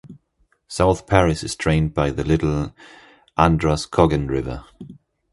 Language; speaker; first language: English; non-native, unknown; German